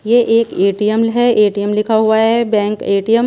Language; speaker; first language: Hindi; non-native, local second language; Punjabi